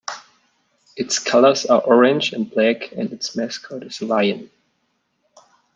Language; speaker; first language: English; non-native, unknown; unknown